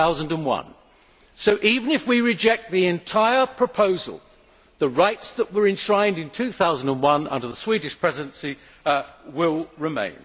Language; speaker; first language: English; native; English